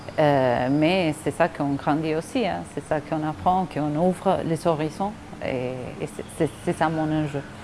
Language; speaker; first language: French; non-native, fluent; Spanish